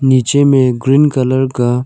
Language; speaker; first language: Hindi; non-native, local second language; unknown